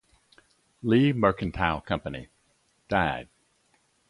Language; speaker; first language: English; native; English